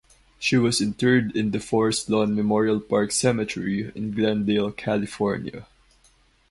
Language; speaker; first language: English; non-native, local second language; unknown